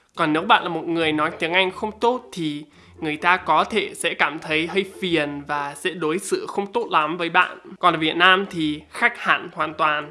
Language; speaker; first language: Vietnamese; non-native, fluent; English